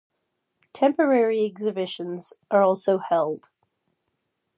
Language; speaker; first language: English; native; English